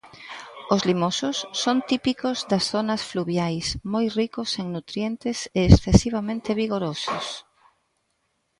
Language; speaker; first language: Galician; native; Galician